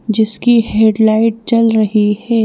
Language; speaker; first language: Hindi; native; Hindi